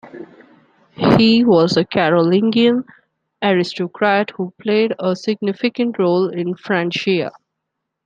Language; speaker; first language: English; non-native, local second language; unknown